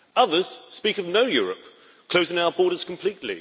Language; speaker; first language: English; native; English